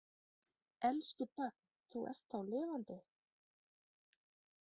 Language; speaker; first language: Icelandic; non-native, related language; Danish